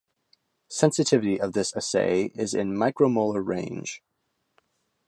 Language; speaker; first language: English; native; English